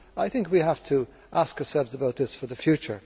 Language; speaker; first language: English; native; English